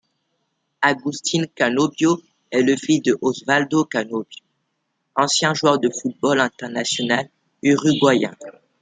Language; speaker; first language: French; native; French